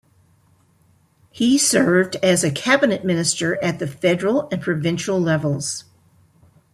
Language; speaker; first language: English; native; English